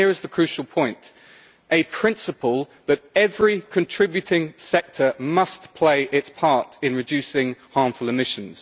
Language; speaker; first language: English; native; English